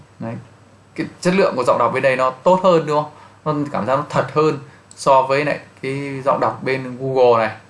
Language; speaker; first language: Vietnamese; native; Vietnamese